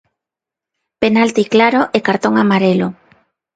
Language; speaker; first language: Galician; non-native, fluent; Spanish